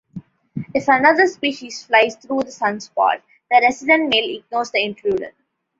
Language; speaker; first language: English; non-native, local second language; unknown